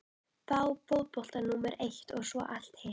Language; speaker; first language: Icelandic; native; Icelandic